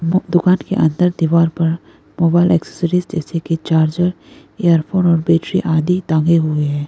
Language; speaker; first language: Hindi; non-native, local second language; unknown